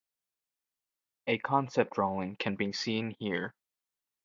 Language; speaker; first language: English; native; English